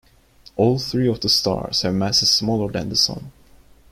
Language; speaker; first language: English; non-native, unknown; Turkish